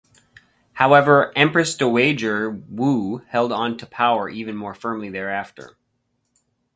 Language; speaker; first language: English; native; English